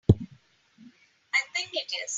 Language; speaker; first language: English; non-native, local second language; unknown